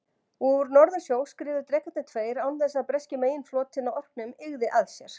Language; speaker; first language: Icelandic; native; Icelandic